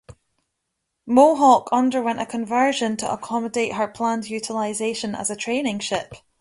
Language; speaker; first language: English; native; English